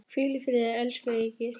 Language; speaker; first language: Icelandic; native; Icelandic